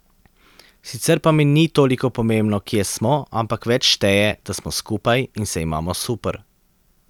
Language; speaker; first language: Slovenian; native; Slovenian